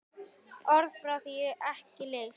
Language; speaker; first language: Icelandic; native; Icelandic